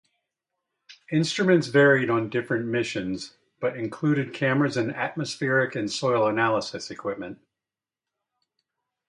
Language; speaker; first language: English; native; English